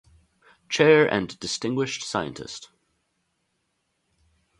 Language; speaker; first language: English; native; English